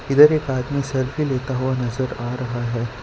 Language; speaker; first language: Hindi; non-native, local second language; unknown